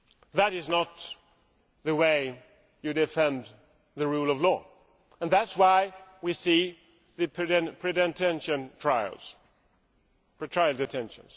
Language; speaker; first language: English; non-native, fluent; Swedish